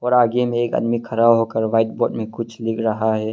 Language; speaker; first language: Hindi; early bilingual, other home language; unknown